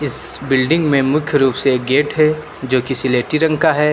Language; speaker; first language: Hindi; native; Hindi